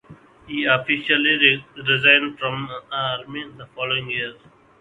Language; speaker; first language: English; non-native, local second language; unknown